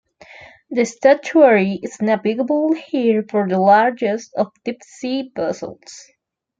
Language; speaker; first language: English; non-native, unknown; Spanish